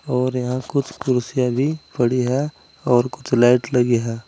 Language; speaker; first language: Hindi; native; Hindi